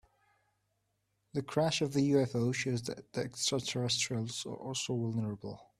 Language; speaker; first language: English; non-native, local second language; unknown